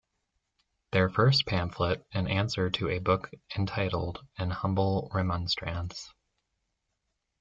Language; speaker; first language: English; native; English